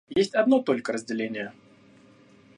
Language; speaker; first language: Russian; native; Russian